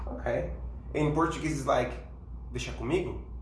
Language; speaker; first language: English; non-native, fluent; Portuguese